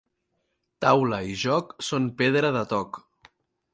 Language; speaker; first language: Catalan; native; Catalan